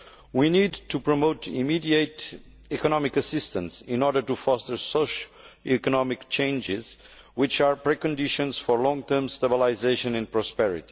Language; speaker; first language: English; non-native, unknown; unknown